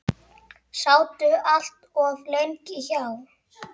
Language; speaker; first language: Icelandic; native; Icelandic